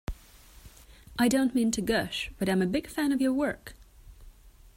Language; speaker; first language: English; non-native, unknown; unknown